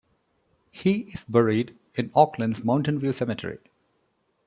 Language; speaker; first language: English; non-native, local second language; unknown